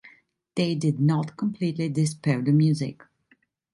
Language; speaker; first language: English; non-native, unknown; Italian